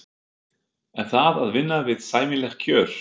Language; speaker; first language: Icelandic; non-native, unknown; German